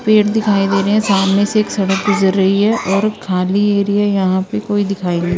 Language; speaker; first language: Hindi; non-native, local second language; Punjabi